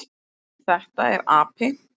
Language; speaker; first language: Icelandic; native; Icelandic